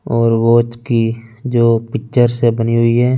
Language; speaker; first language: Hindi; non-native, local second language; Punjabi